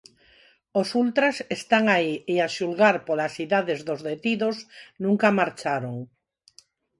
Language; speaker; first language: Galician; non-native, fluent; Spanish